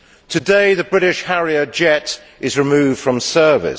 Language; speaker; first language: English; native; English